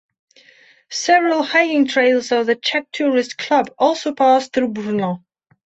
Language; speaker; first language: English; non-native, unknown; Belarusian